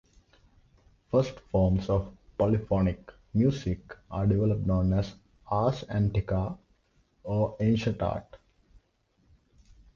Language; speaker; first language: English; non-native, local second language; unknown